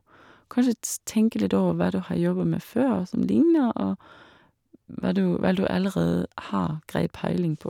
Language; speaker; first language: Norwegian; non-native, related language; Danish